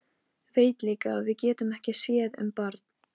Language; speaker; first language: Icelandic; non-native, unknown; Polish